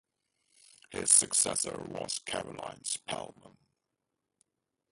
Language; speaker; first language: English; non-native, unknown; Dutch